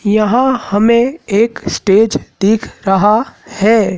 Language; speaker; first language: Hindi; native; Hindi